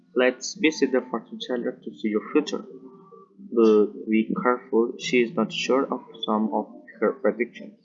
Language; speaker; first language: English; non-native, learner; Spanish